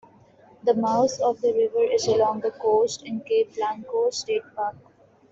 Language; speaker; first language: English; non-native, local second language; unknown